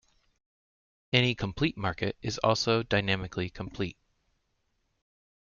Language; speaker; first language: English; native; English